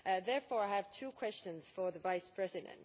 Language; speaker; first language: English; non-native, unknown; Estonian